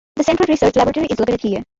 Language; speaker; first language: English; non-native, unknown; Bangla